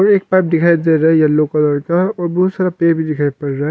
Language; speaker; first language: Hindi; non-native, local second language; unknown